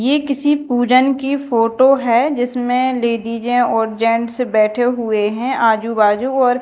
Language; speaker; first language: Hindi; native; Hindi